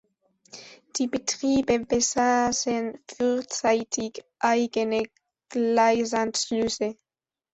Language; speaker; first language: German; non-native, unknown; Spanish